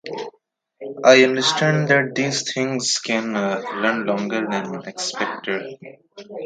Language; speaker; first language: English; non-native, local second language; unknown